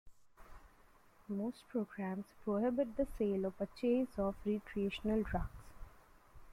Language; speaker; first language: English; non-native, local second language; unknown